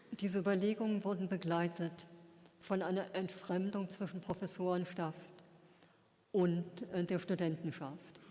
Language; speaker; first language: German; native; German